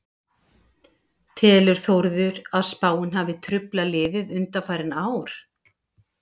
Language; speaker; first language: Icelandic; native; Icelandic